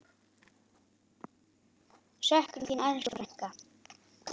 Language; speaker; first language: Icelandic; native; Icelandic